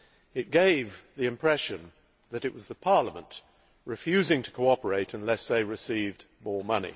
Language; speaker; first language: English; native; English